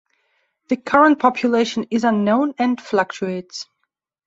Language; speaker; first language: English; non-native, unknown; Belarusian